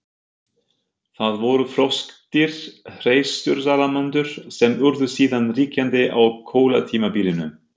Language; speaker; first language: Icelandic; non-native, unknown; German